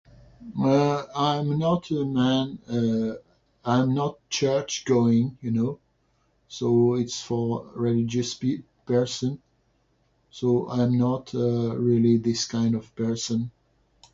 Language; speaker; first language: English; non-native, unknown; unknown